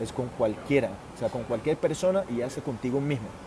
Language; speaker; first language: Spanish; non-native, related language; Portuguese